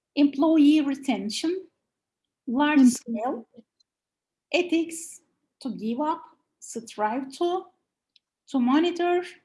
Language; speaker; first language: English; non-native, fluent; Turkish